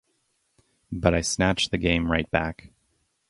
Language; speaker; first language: English; native; English